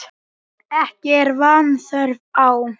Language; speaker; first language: Icelandic; native; Icelandic